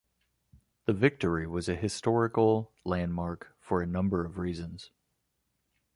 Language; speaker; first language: English; native; English